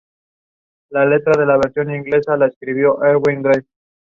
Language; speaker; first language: English; non-native, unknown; Spanish